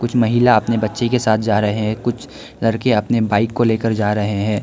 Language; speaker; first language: Hindi; non-native, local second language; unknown